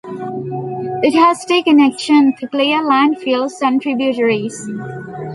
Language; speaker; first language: English; non-native, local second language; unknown